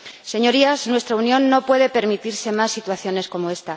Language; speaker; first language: Spanish; native; Spanish